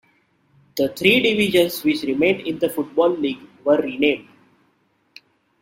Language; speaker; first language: English; non-native, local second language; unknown